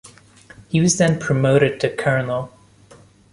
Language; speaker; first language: English; non-native, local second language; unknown